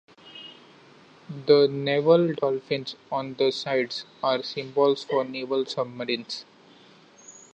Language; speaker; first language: English; non-native, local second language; Marathi